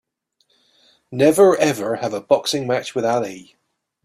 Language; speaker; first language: English; native; English